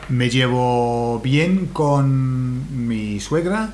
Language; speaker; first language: Spanish; non-native, fluent; English